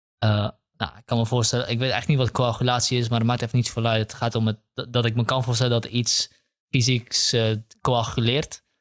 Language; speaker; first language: Dutch; early bilingual, other home language; Kurdish